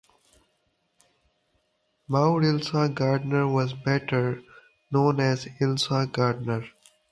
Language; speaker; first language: English; non-native, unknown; Saraiki